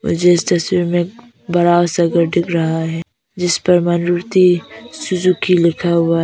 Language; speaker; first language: Hindi; non-native, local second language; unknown